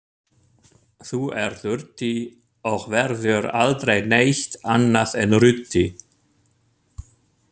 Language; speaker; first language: Icelandic; non-native, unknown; German